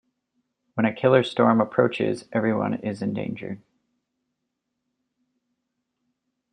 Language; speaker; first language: English; native; English